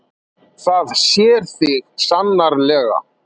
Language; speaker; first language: Icelandic; native; Icelandic